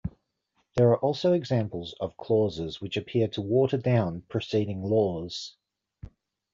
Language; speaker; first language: English; native; English